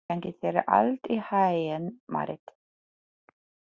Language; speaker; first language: Icelandic; non-native, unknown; Polish